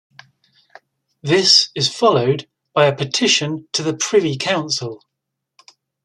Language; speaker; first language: English; native; English